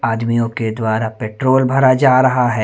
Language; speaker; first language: Hindi; native; Hindi